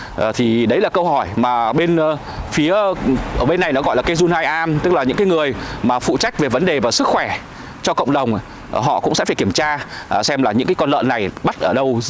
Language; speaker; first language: Vietnamese; native; Vietnamese